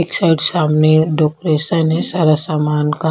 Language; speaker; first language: Hindi; non-native, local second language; Punjabi